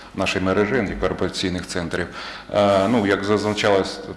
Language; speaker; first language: Ukrainian; non-native, local second language; Russian